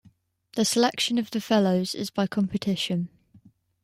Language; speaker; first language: English; native; English